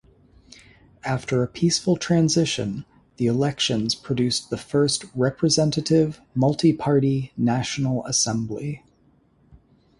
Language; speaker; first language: English; native; English